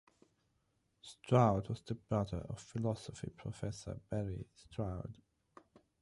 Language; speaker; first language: English; non-native, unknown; German